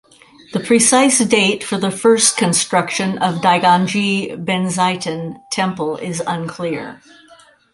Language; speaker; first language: English; native; English